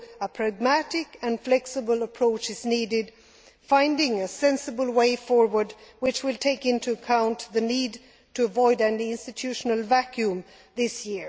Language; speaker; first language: English; non-native, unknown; Swedish